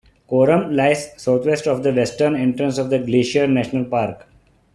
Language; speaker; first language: English; non-native, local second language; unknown